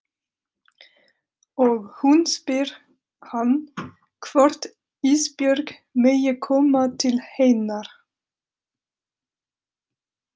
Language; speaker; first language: Icelandic; non-native, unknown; French